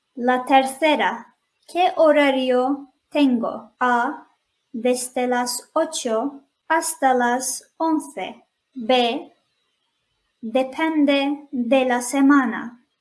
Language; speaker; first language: Spanish; non-native, fluent; Turkish